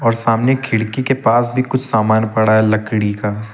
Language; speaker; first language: Hindi; native; Hindi